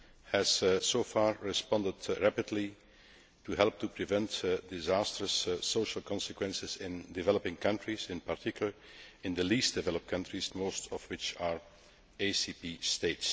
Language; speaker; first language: English; non-native, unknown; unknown